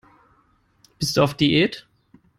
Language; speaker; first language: English; non-native, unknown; German